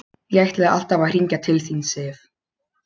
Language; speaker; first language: Icelandic; non-native, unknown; Polish